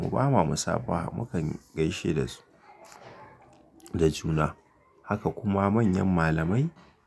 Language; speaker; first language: Hausa; native; Hausa